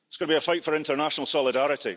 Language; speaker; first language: English; early bilingual, heritage; English